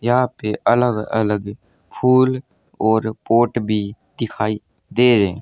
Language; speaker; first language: Hindi; native; Hindi